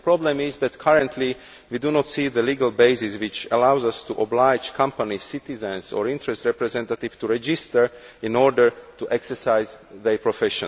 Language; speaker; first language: English; non-native, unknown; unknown